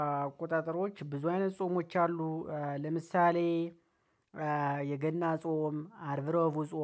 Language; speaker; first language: Amharic; native; Amharic